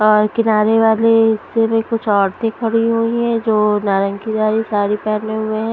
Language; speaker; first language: Hindi; non-native, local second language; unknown